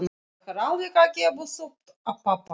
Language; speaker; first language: Icelandic; non-native, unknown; Russian